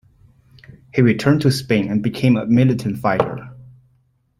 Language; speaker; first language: English; non-native, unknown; Chinese